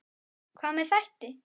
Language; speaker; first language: Icelandic; native; Icelandic